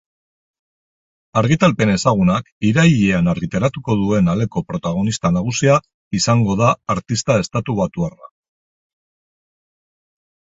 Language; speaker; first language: Basque; non-native, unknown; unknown